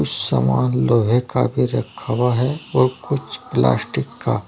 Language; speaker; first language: Hindi; native; Hindi